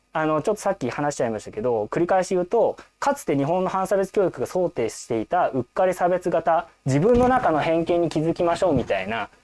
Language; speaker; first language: Japanese; native; Japanese